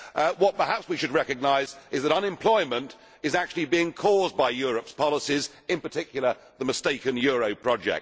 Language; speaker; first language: English; native; English